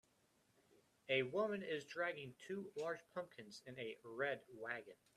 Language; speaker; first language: English; native; English